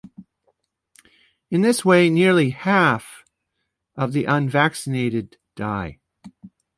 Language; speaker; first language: English; native; English